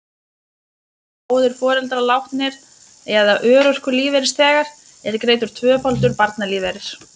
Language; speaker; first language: Icelandic; non-native, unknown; Lithuanian